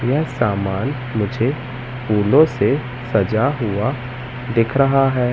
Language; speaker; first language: Hindi; native; Hindi